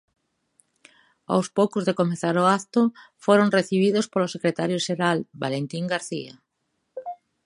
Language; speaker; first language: Galician; native; Galician